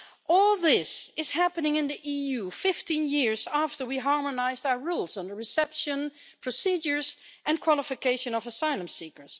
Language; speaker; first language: English; non-native, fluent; Dutch